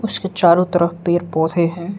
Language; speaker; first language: Hindi; non-native, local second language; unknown